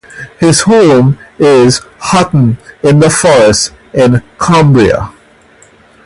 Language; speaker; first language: English; native; English